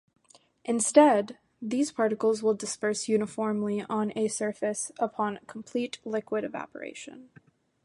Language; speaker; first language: English; native; English